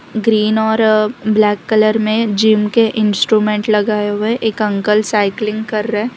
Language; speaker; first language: Hindi; non-native, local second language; Gujarati